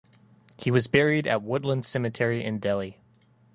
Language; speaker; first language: English; native; English